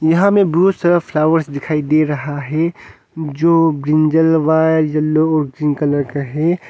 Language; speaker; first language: Hindi; non-native, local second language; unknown